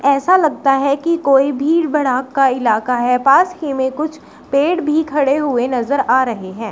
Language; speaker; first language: Hindi; native; Hindi